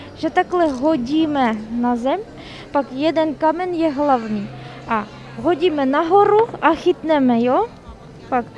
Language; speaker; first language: Czech; non-native, learner; Kyrgyz